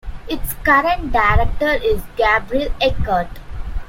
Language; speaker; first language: English; non-native, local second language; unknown